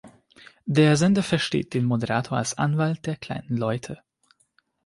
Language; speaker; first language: German; non-native, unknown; Hungarian